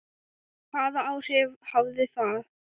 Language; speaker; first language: Icelandic; non-native, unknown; Thai